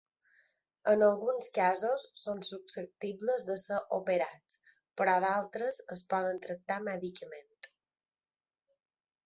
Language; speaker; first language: Catalan; native; Catalan